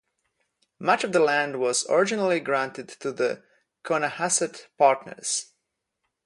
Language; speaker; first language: English; non-native, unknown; Polish